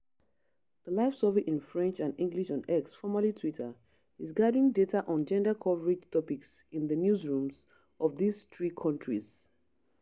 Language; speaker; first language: English; non-native, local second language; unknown